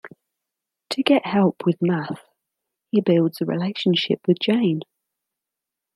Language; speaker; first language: English; native; English